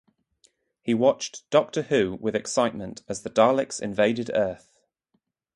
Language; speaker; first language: English; native; English